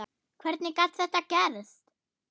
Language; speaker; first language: Icelandic; non-native, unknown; German